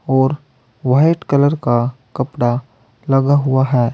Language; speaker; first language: Hindi; native; Hindi